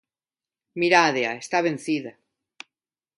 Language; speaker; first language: Galician; non-native, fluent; Spanish